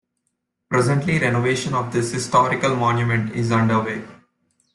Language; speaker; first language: English; non-native, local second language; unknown